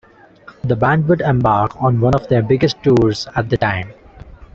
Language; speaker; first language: English; non-native, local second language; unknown